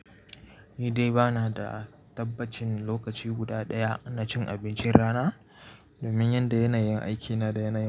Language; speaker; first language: Hausa; native; Hausa